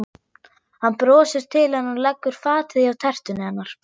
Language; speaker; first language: Icelandic; non-native, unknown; German